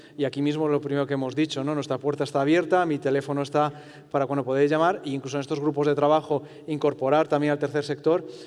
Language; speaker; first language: Spanish; non-native, related language; Italian